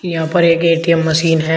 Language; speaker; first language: Hindi; native; Hindi